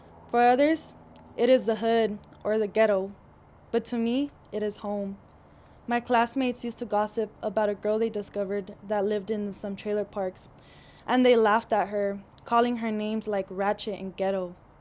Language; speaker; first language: English; early bilingual, other home language; Spanish